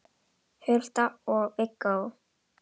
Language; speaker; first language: Icelandic; non-native, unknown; Indonesian